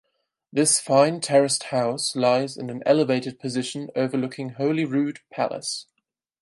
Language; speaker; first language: English; non-native, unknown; German